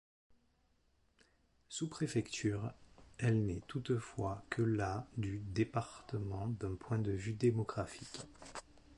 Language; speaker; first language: French; native; French